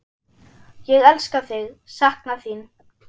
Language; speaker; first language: Icelandic; non-native, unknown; German